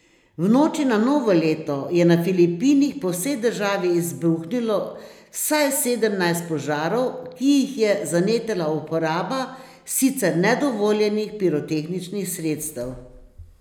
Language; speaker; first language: Slovenian; native; Slovenian